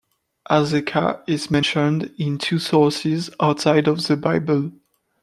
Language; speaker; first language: English; non-native, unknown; French